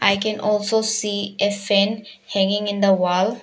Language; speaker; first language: English; non-native, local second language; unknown